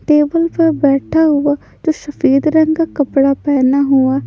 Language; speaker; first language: Hindi; non-native, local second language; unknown